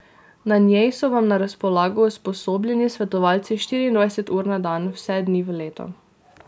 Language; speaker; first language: Slovenian; native; Slovenian